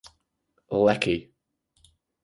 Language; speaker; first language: English; native; English